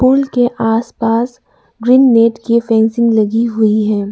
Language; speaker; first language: Hindi; non-native, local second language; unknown